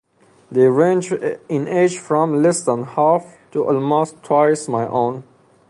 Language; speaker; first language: English; non-native, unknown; Persian